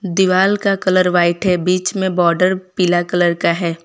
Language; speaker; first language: Hindi; non-native, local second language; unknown